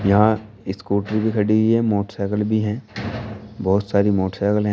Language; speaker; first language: Hindi; native; Hindi